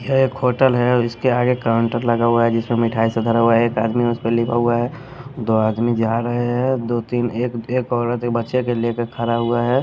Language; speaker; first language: Hindi; non-native, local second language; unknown